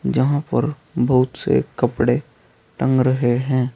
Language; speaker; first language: Hindi; native; Hindi